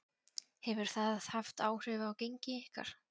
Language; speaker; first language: Icelandic; non-native, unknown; Polish